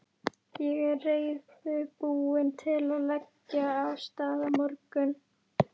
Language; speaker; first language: Icelandic; native; Icelandic